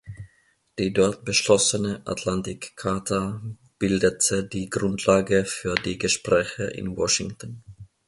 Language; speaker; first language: German; non-native, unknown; Finnish